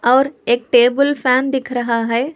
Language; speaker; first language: Hindi; non-native, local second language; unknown